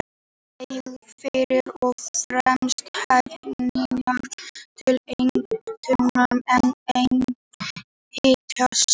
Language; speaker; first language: Icelandic; native; Icelandic